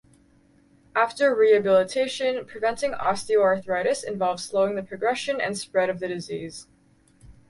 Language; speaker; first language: English; native; English